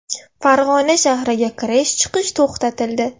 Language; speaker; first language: Uzbek; non-native, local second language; Russian